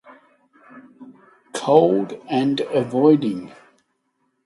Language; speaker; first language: English; native; English